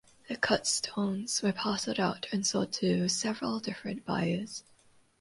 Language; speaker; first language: English; non-native, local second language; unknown